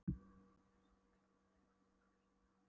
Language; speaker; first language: Icelandic; non-native, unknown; Polish